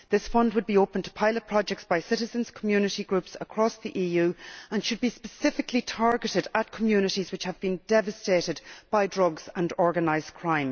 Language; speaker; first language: English; native; English